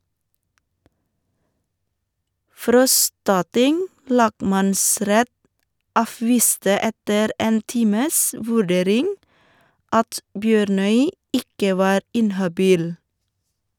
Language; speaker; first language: Norwegian; non-native, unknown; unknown